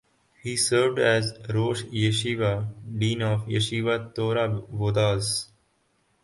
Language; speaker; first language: English; non-native, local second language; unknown